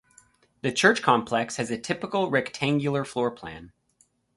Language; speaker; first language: English; native; English